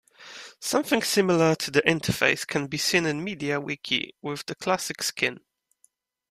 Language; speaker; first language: English; native; English